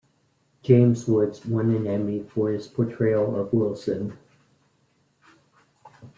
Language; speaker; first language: English; native; English